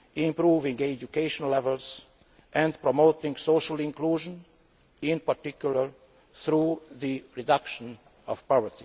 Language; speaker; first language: English; non-native, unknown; Hungarian